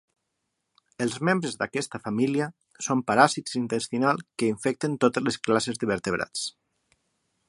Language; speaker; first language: Catalan; non-native, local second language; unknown